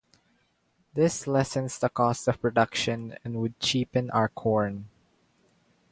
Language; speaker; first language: English; non-native, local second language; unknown